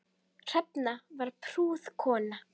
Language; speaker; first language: Icelandic; native; Icelandic